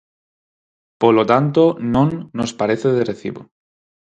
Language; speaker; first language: Galician; non-native, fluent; Spanish